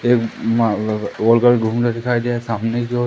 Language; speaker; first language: Hindi; native; Hindi